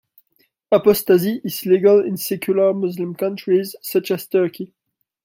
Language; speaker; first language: English; non-native, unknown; French